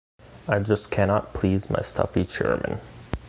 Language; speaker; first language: English; native; English